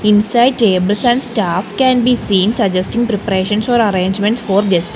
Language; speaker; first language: English; non-native, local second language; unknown